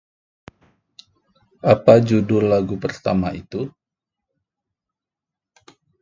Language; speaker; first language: Indonesian; non-native, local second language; Achinese